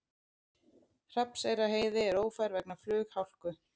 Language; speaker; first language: Icelandic; native; Icelandic